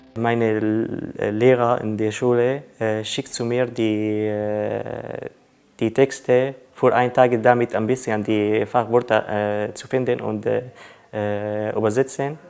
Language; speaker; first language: German; non-native, learner; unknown